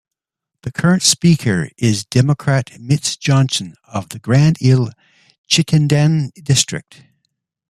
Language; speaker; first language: English; native; English